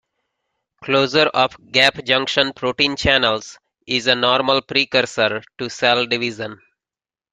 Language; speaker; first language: English; native; English